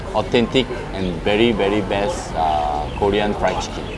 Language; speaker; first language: English; non-native, fluent; Korean